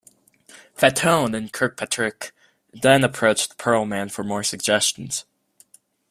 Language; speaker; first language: English; native; English